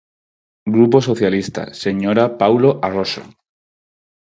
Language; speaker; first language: Galician; non-native, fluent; Spanish